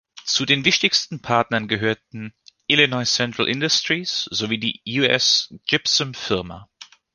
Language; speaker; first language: German; native; German